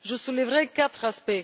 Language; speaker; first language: French; non-native, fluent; Bulgarian